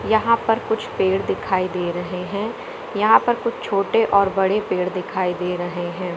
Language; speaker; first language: Hindi; native; Hindi